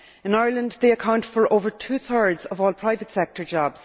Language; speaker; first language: English; native; English